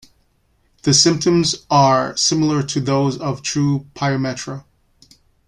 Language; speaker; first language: English; native; English